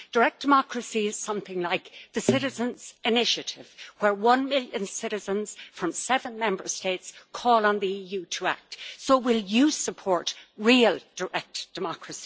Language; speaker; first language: English; native; English